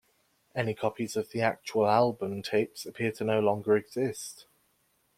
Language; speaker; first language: English; native; English